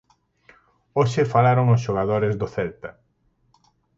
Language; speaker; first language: Galician; native; Galician